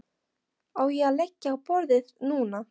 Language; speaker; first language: Icelandic; non-native, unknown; Polish